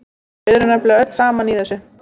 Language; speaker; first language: Icelandic; native; Icelandic